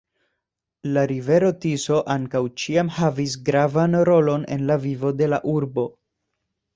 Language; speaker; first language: Esperanto; non-native, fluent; Spanish